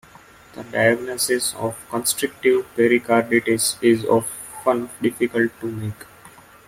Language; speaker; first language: English; non-native, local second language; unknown